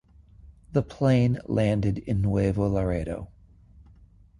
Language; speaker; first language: English; native; English